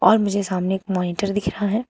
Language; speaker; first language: Hindi; native; Hindi